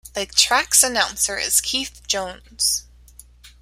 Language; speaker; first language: English; native; English